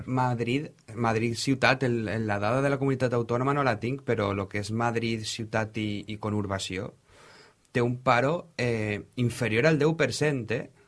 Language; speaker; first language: Catalan; native; Catalan